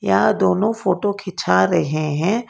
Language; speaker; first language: Hindi; non-native, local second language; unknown